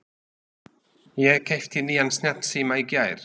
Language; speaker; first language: Icelandic; non-native, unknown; Slovak